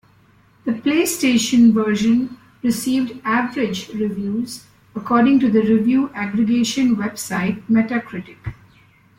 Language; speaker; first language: English; non-native, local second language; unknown